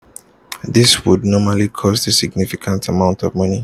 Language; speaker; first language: English; non-native, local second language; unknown